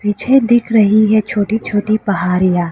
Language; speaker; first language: Hindi; non-native, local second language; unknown